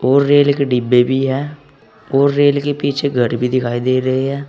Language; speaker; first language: Hindi; native; Hindi